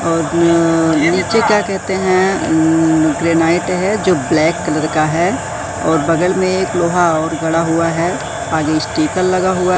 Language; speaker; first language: Hindi; native; Hindi